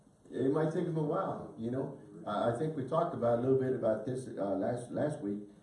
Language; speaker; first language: English; early bilingual, other home language; Spanish